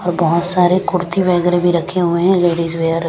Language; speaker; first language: Hindi; non-native, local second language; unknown